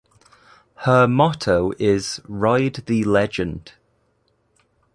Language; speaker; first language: English; native; English